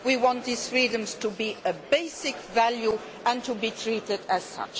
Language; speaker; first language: English; non-native, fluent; Luxembourgish